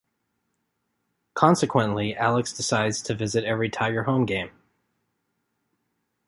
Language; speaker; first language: English; native; English